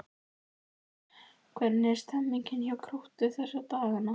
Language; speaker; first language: Icelandic; native; Icelandic